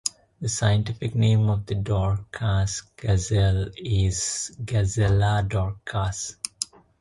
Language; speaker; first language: English; non-native, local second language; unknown